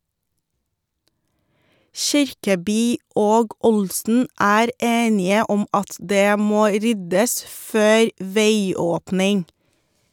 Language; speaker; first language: Norwegian; non-native, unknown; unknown